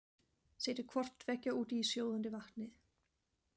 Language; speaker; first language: Icelandic; non-native, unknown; German